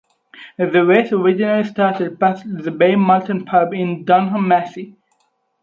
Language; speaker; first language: English; non-native, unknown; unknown